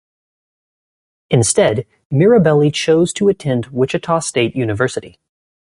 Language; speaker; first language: English; native; English